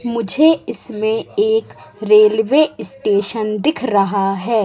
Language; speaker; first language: Hindi; native; Hindi